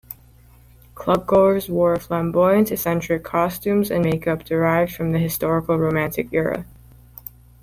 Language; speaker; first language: English; native; English